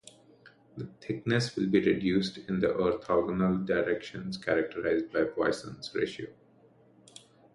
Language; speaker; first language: English; non-native, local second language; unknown